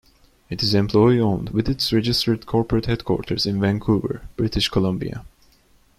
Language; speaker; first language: English; non-native, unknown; Turkish